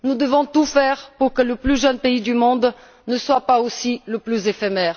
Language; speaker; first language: French; non-native, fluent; Bulgarian